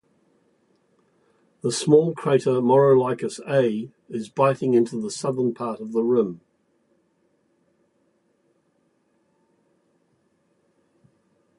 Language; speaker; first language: English; native; English